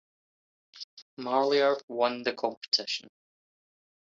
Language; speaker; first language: English; native; English